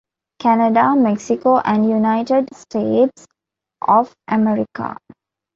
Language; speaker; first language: English; non-native, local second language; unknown